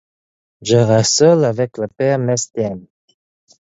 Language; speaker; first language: French; non-native, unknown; English